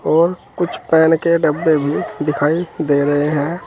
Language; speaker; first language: Hindi; native; Hindi